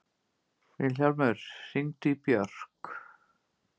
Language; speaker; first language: Icelandic; native; Icelandic